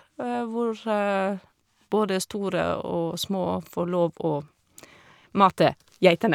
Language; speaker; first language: Norwegian; non-native, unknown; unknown